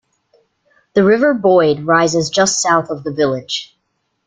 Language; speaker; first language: English; native; English